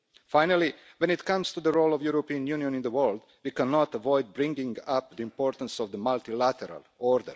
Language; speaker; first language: English; non-native, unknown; Croatian